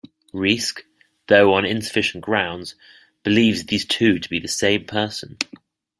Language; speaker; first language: English; native; English